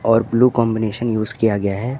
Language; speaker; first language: Hindi; native; Hindi